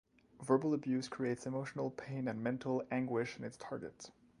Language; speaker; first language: English; non-native, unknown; French